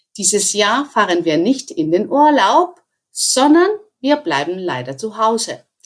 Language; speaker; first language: German; non-native, fluent; Spanish